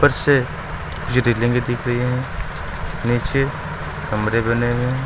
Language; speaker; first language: Hindi; native; Hindi